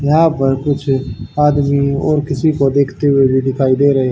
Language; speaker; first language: Hindi; native; Hindi